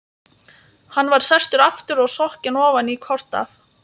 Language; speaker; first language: Icelandic; non-native, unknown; Lithuanian